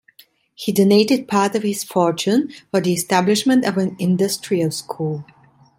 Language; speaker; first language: English; non-native, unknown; Italian